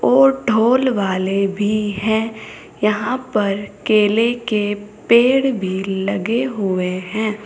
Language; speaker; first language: Hindi; native; Hindi